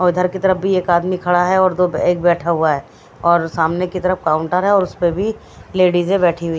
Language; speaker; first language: Hindi; native; Hindi